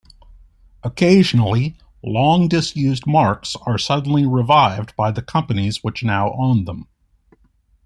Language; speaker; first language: English; native; English